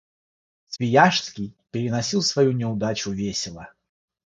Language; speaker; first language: Russian; non-native, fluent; Georgian